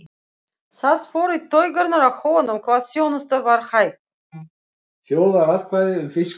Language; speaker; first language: Icelandic; non-native, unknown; Russian